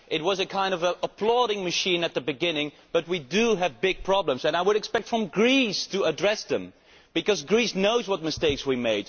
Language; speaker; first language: English; non-native, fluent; Dutch